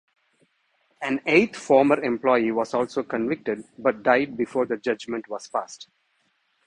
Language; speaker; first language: English; non-native, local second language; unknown